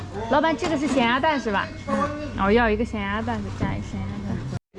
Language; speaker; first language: Chinese; native; Chinese